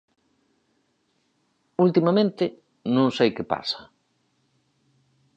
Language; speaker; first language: Galician; native; Galician